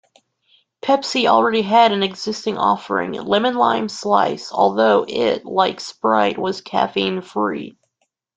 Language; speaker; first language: English; native; English